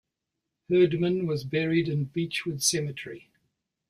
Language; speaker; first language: English; native; English